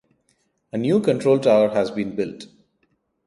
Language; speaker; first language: English; non-native, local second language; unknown